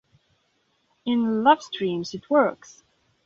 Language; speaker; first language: English; non-native, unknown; Belarusian